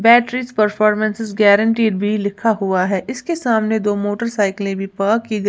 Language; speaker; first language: Hindi; native; Hindi